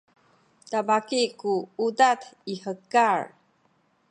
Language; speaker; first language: Sakizaya; non-native, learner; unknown